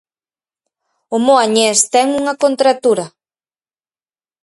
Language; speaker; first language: Galician; native; Galician